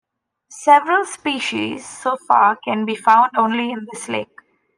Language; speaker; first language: English; non-native, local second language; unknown